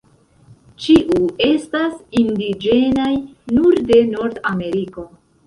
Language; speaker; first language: Esperanto; non-native, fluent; Central Kurdish